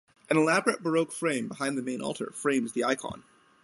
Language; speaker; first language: English; native; English